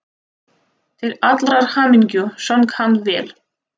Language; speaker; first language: Icelandic; non-native, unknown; Russian